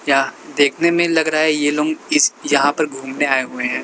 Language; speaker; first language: Hindi; native; Hindi